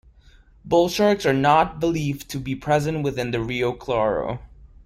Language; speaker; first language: English; non-native, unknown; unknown